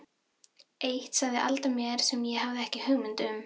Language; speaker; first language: Icelandic; non-native, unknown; Filipino